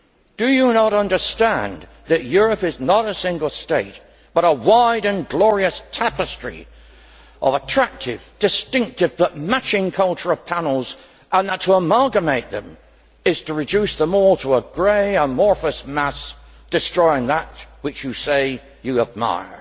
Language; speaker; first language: English; native; English